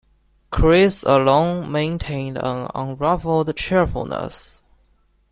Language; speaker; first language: English; non-native, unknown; Chinese